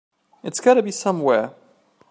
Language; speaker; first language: English; native; English